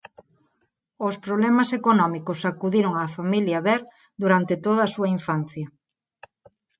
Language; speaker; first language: Galician; non-native, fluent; Spanish